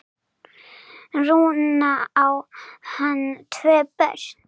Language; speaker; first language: Icelandic; non-native, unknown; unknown